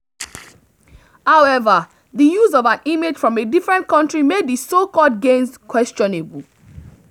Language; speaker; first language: English; non-native, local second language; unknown